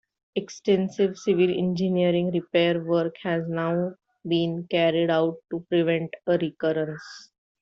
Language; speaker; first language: English; non-native, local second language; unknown